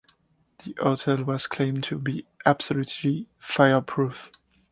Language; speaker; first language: English; non-native, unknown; French